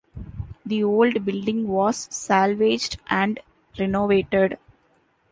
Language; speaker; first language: English; non-native, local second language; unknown